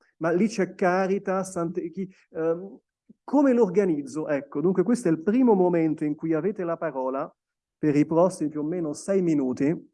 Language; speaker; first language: Italian; non-native, fluent; French